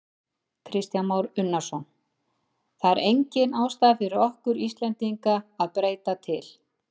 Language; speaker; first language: Icelandic; native; Icelandic